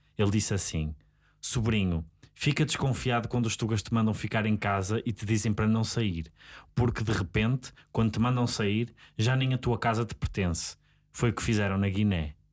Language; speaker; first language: Portuguese; native; Portuguese